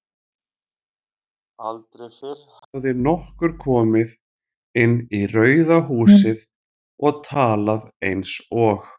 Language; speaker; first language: Icelandic; native; Icelandic